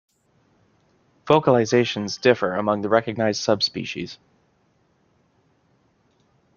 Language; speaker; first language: English; native; English